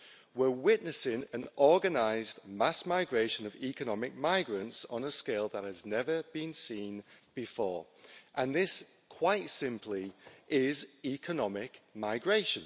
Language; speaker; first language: English; native; English